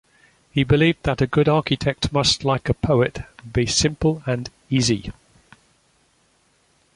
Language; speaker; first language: English; native; English